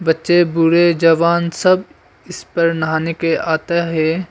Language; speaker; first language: Hindi; non-native, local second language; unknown